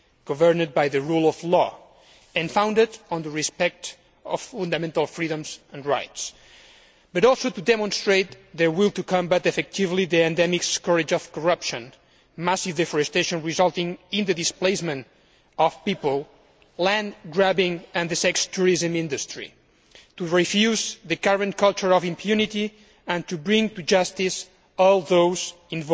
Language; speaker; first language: English; non-native, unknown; Spanish